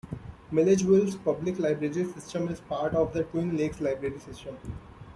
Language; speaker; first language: English; non-native, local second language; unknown